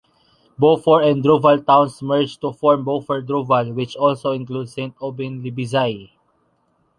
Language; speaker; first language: English; non-native, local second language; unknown